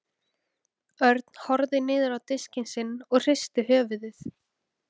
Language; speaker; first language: Icelandic; native; Icelandic